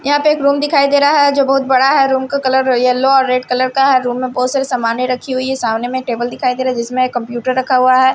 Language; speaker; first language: Hindi; non-native, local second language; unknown